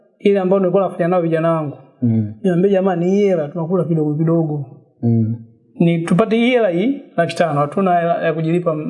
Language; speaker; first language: Swahili; native; Swahili